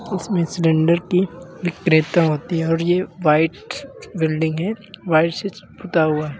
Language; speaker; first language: Hindi; native; Hindi